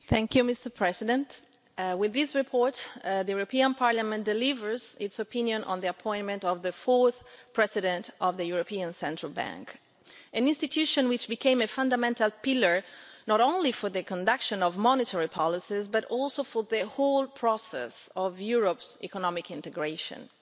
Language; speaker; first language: English; non-native, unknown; Italian